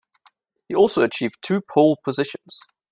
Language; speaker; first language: English; non-native, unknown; German